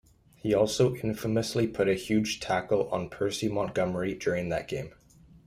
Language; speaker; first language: English; native; English